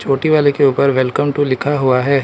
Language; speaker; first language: Hindi; non-native, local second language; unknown